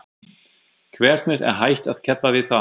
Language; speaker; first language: Icelandic; non-native, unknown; German